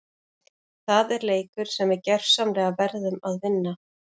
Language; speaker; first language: Icelandic; native; Icelandic